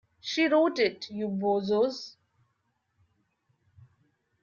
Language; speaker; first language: English; non-native, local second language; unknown